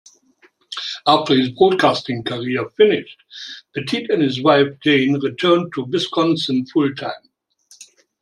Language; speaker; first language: English; non-native, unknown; German